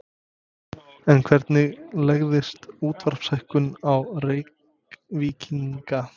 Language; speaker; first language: Icelandic; non-native, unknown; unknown